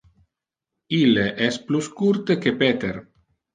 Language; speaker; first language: Interlingua; non-native, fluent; Italian